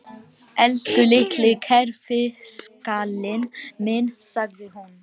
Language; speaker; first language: Icelandic; non-native, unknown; Lithuanian